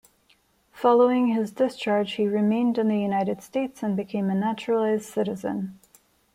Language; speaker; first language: English; non-native, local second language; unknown